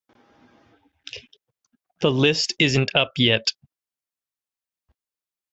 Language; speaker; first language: English; native; English